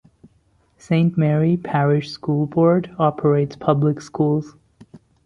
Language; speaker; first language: English; non-native, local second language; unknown